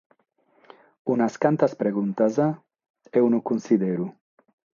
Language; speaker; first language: Sardinian; non-native, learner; Catalan